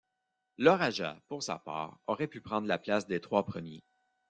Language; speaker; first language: French; native; French